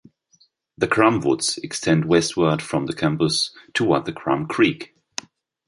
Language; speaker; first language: English; non-native, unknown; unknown